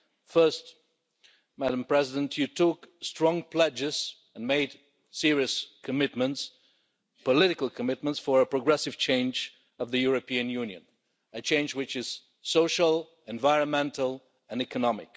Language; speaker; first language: English; non-native, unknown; Bulgarian